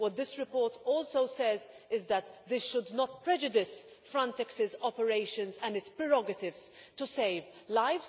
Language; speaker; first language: English; non-native, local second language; Maltese